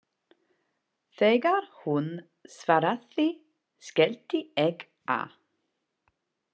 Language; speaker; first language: Icelandic; non-native, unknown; English